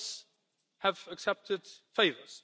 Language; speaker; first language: English; non-native, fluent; Luxembourgish